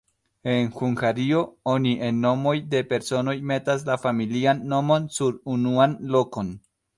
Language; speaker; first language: Esperanto; non-native, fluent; Spanish